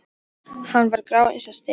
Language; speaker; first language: Icelandic; non-native, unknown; Polish